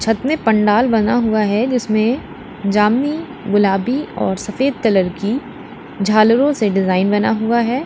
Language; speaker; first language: Hindi; native; Hindi